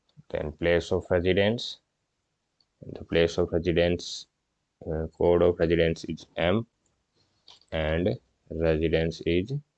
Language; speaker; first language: English; non-native, local second language; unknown